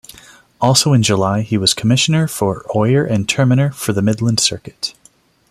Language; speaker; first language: English; non-native, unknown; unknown